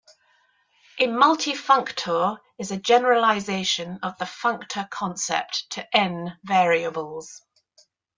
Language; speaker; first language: English; native; English